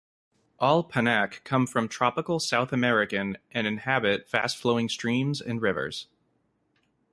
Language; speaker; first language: English; native; English